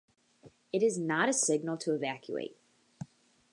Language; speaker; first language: English; native; English